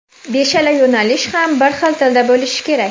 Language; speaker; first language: Uzbek; native; Uzbek